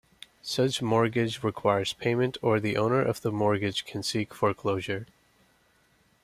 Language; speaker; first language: English; native; English